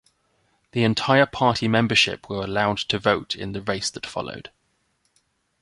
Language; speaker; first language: English; native; English